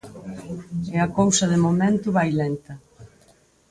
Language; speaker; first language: Galician; native; Galician